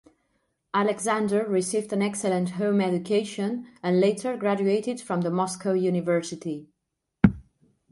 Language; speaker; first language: English; non-native, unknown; Catalan